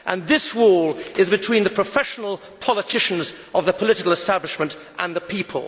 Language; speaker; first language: English; native; English